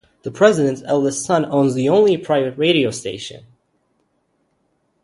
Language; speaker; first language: English; native; English